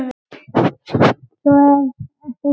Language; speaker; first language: Icelandic; native; Icelandic